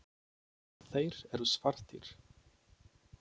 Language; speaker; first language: Icelandic; non-native, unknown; Polish